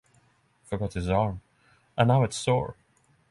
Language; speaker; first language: English; non-native, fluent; Norwegian